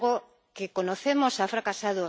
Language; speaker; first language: Spanish; native; Spanish